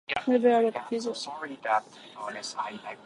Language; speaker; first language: English; native; English